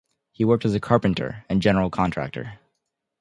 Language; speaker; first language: English; native; English